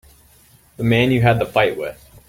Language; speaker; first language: English; native; English